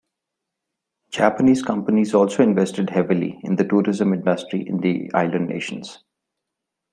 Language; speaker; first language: English; non-native, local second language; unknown